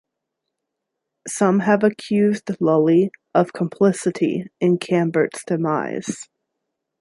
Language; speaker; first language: English; native; English